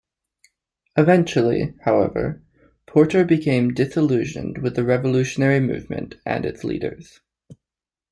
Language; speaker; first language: English; native; English